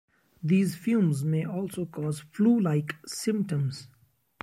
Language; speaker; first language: English; non-native, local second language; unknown